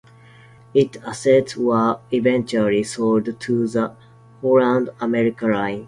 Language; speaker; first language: English; non-native, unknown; Japanese